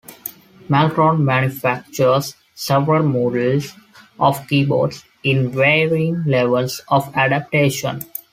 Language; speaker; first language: English; non-native, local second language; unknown